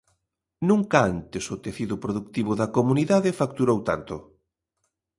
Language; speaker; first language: Galician; native; Galician